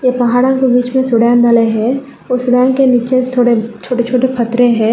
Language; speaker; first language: Hindi; non-native, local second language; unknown